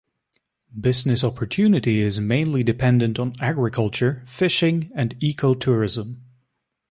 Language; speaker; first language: English; native; English